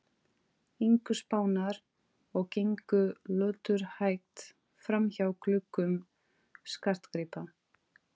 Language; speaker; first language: Icelandic; non-native, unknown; Portuguese